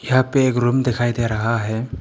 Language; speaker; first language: Hindi; non-native, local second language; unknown